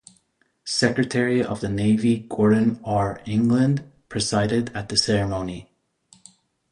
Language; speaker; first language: English; native; English